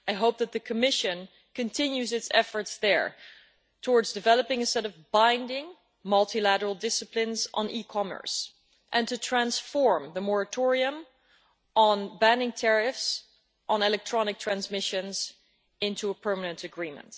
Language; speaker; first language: English; non-native, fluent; Dutch